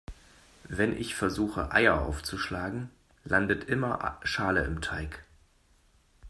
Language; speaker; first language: German; native; German